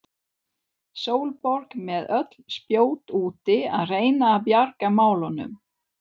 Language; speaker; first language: Icelandic; non-native, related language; Swedish